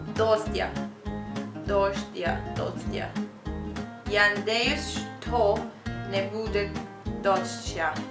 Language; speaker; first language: Russian; non-native, learner; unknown